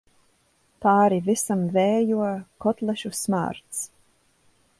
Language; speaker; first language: Latvian; early bilingual, heritage; Latvian